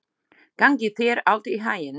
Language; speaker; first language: Icelandic; non-native, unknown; Slovak